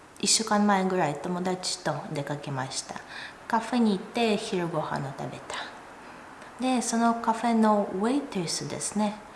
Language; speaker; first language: Japanese; non-native, fluent; Russian